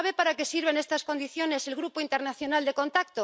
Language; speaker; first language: Spanish; native; Spanish